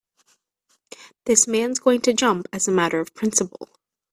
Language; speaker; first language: English; native; English